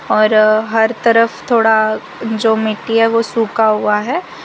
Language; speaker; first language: Hindi; non-native, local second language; Gujarati